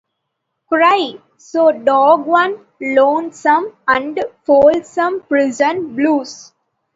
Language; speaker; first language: English; non-native, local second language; Tamil